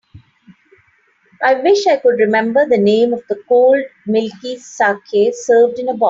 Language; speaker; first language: English; non-native, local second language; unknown